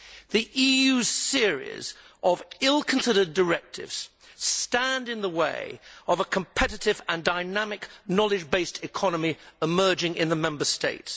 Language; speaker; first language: English; native; English